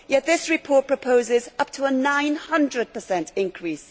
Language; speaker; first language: English; native; English